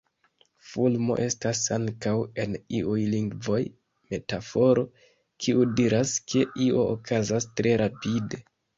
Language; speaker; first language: Esperanto; non-native, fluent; Kinyarwanda